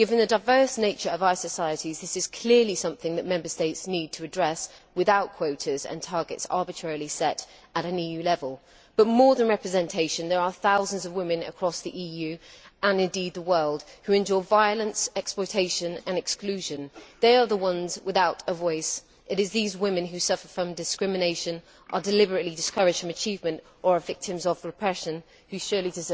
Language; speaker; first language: English; native; English